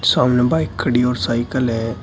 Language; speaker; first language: Hindi; native; Hindi